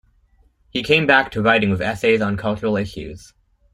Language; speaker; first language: English; native; English